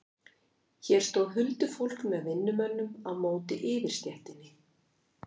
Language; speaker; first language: Icelandic; native; Icelandic